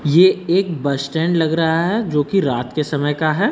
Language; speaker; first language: Hindi; native; Hindi